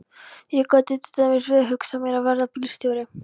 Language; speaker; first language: Icelandic; non-native, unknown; Polish